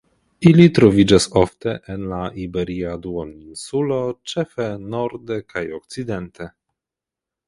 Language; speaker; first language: Esperanto; non-native, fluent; Polish